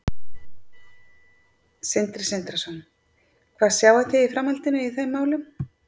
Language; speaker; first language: Icelandic; native; Icelandic